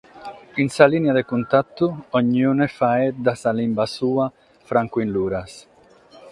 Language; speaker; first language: Sardinian; non-native, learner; Catalan